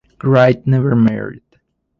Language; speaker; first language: English; non-native, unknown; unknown